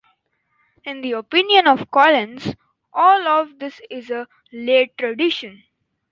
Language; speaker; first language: English; non-native, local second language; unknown